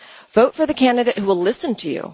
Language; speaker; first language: English; non-native, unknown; Dutch